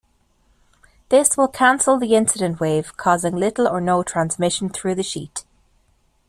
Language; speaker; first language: English; native; English